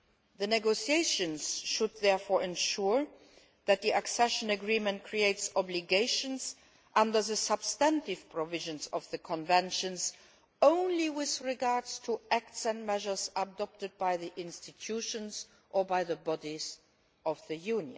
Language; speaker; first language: English; non-native, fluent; Luxembourgish